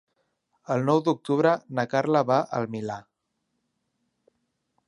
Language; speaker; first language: Catalan; native; Catalan